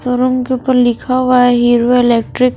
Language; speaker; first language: Hindi; non-native, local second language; Punjabi